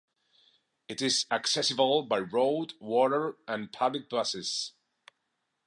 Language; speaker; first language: English; non-native, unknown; Spanish